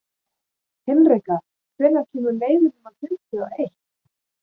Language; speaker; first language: Icelandic; non-native, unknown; German